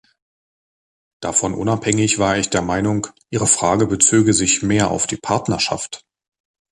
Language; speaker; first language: German; native; German